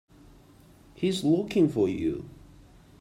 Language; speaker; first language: English; non-native, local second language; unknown